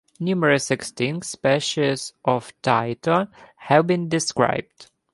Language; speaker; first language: English; non-native, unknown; Ukrainian